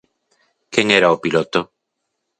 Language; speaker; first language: Galician; native; Galician